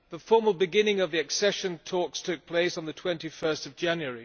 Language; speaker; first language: English; non-native, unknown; German